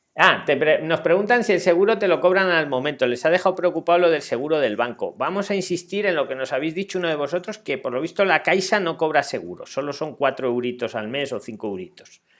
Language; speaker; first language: Spanish; native; Spanish